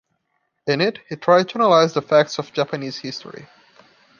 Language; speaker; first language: English; non-native, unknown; Portuguese